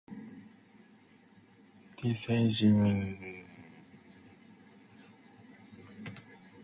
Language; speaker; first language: English; non-native, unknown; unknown